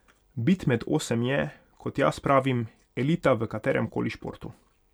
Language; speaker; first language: Slovenian; non-native, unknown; Hungarian